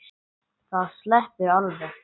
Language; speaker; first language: Icelandic; non-native, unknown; English